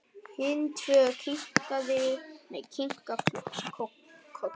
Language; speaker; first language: Icelandic; non-native, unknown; Vietnamese